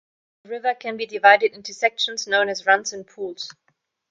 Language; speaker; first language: English; non-native, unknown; German